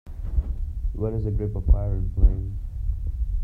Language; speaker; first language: English; non-native, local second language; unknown